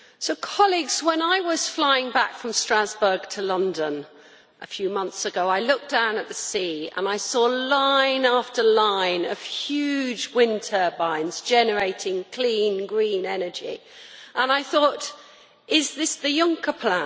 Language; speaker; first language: English; native; English